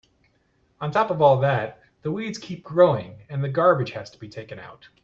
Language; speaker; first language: English; native; English